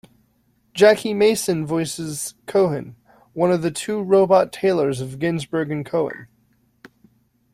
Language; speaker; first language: English; native; English